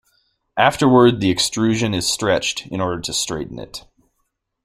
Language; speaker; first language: English; native; English